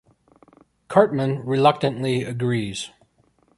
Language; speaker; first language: English; native; English